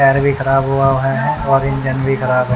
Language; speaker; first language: Hindi; native; Hindi